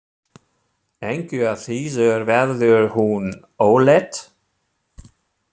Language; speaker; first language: Icelandic; non-native, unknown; German